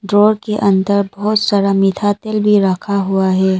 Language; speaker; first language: Hindi; non-native, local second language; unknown